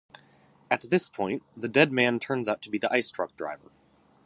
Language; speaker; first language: English; native; English